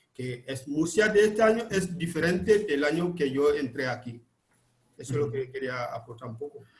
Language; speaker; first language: Spanish; non-native, fluent; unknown